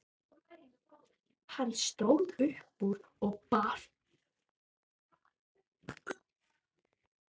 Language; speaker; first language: Icelandic; native; Icelandic